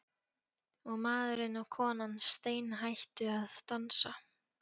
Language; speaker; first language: Icelandic; non-native, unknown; Polish